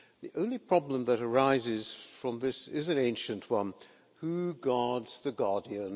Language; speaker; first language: English; non-native, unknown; Hungarian